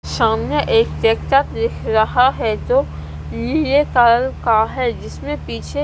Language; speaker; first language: Hindi; non-native, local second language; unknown